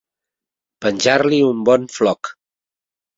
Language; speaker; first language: Catalan; native; Catalan